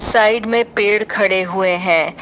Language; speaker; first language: Hindi; native; Hindi